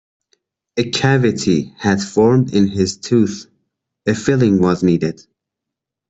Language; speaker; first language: English; non-native, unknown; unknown